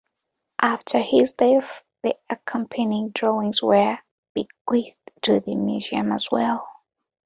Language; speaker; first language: English; non-native, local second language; Ganda